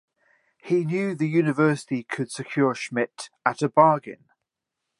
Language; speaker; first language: English; native; English